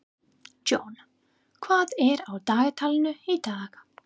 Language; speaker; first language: Icelandic; non-native, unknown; English